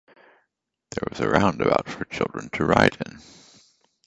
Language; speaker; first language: English; native; English